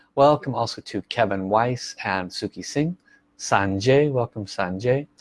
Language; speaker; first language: English; native; English